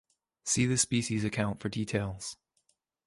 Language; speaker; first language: English; native; English